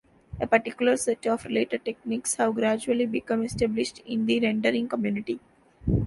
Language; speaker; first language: English; non-native, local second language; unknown